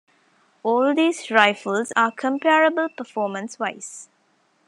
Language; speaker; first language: English; non-native, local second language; Tamil